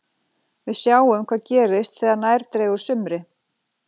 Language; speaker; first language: Icelandic; native; Icelandic